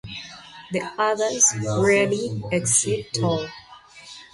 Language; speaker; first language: English; native; English